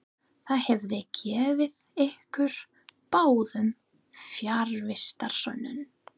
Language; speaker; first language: Icelandic; non-native, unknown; English